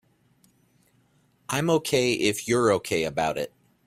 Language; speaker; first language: English; native; English